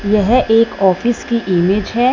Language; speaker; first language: Hindi; non-native, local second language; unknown